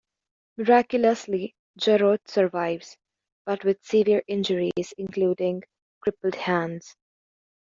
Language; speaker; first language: English; native; English